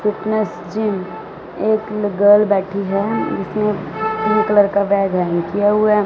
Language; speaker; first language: Hindi; non-native, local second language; Punjabi